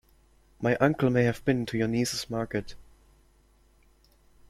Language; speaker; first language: English; non-native, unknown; German